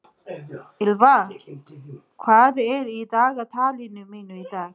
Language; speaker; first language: Icelandic; non-native, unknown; Nepali